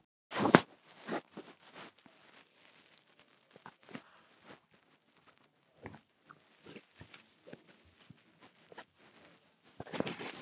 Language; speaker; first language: Icelandic; non-native, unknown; Polish